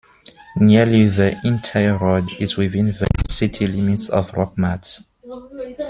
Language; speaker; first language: English; non-native, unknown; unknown